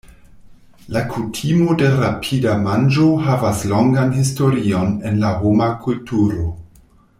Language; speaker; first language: Esperanto; non-native, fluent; German